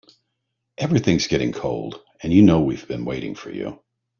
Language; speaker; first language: English; native; English